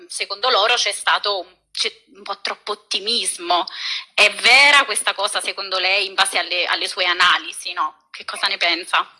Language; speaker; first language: Italian; native; Italian